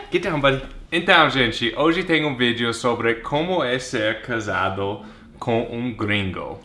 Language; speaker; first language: Portuguese; non-native, fluent; English